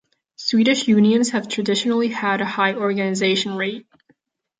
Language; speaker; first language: English; non-native, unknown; Catalan